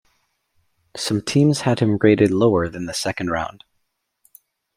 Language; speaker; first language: English; native; English